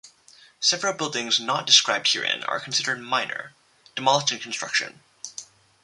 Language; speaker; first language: English; native; English